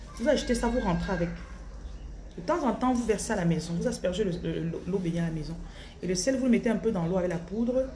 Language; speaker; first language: French; non-native, local second language; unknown